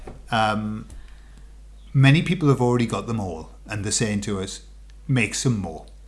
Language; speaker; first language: English; native; English